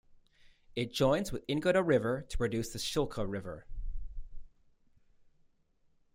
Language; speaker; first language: English; native; English